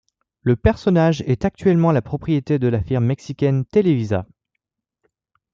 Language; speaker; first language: French; native; French